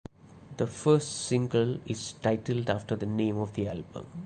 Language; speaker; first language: English; non-native, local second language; Malayalam